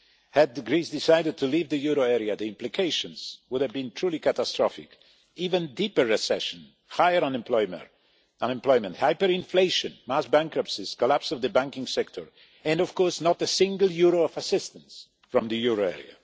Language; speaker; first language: English; non-native, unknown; Polish